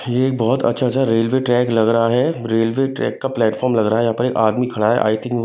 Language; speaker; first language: Hindi; non-native, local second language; Punjabi